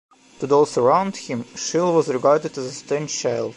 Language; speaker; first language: English; non-native, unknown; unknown